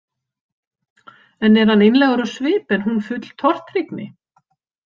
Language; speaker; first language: Icelandic; native; Icelandic